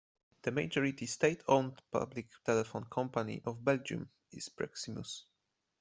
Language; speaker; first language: English; non-native, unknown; Polish